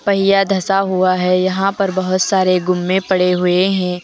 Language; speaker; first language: Hindi; native; Hindi